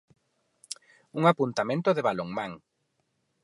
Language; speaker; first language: Galician; non-native, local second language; Spanish